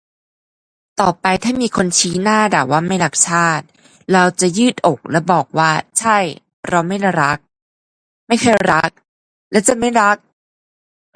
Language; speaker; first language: Thai; native; Thai